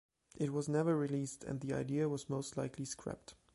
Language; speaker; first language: English; non-native, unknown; German